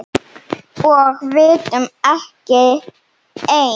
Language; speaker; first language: Icelandic; non-native, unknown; Slovenian